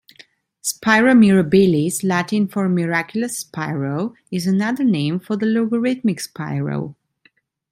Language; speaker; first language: English; non-native, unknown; Italian